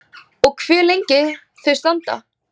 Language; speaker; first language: Icelandic; native; Icelandic